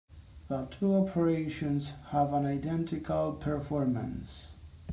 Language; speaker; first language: English; native; English